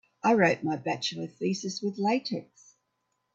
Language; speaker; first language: English; native; English